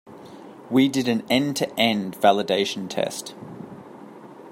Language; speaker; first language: English; native; English